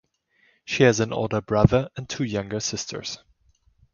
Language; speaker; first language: English; non-native, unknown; German